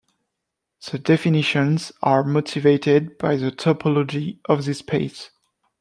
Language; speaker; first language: English; non-native, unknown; French